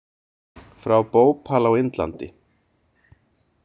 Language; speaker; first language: Icelandic; native; Icelandic